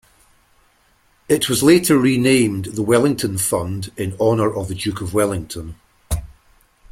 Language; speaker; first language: English; native; English